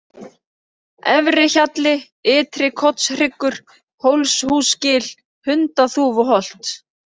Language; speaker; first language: Icelandic; native; Icelandic